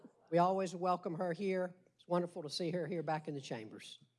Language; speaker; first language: English; native; English